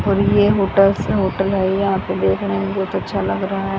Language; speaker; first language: Hindi; native; Hindi